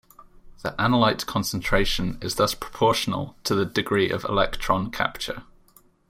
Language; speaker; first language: English; native; English